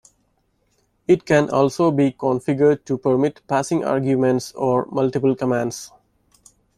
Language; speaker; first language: English; non-native, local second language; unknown